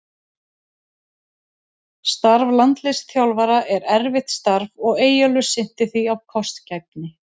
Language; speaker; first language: Icelandic; native; Icelandic